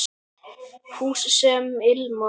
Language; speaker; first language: Icelandic; native; Icelandic